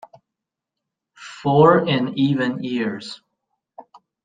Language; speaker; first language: English; native; English